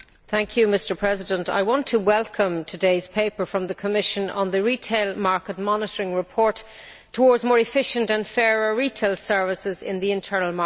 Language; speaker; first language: English; native; English